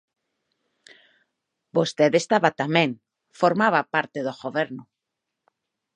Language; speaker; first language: Galician; native; Galician